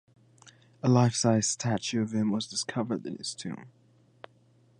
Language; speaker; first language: English; native; English